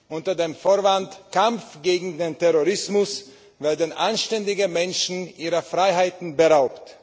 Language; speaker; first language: German; non-native, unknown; Slovak